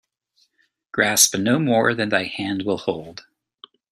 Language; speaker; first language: English; native; English